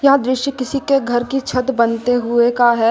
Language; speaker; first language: Hindi; native; Hindi